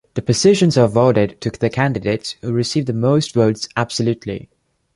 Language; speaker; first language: English; non-native, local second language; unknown